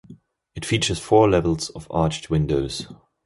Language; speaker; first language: English; non-native, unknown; German